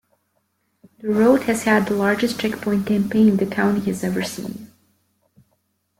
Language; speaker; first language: English; native; English